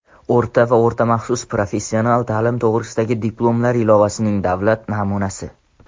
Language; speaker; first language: Uzbek; non-native, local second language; Tajik